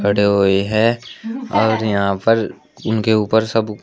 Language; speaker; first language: Hindi; native; Hindi